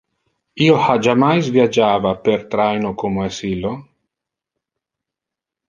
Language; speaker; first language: Interlingua; non-native, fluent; Italian